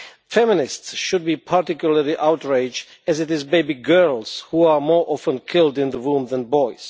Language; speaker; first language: English; non-native, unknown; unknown